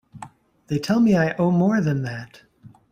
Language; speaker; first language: English; native; English